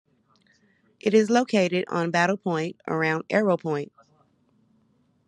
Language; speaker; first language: English; native; English